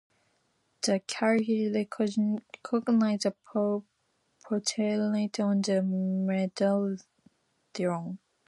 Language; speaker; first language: English; non-native, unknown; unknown